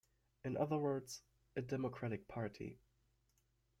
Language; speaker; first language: English; non-native, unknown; German